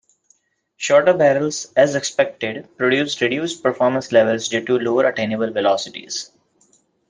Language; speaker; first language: English; non-native, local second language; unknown